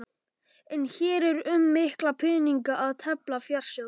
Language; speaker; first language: Icelandic; non-native, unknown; Polish